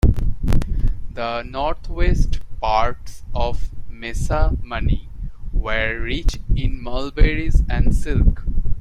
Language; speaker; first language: English; non-native, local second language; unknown